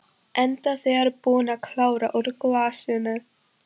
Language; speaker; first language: Icelandic; non-native, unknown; Polish